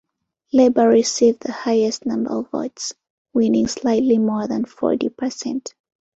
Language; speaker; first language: English; non-native, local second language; Ganda